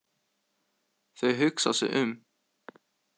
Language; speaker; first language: Icelandic; native; Icelandic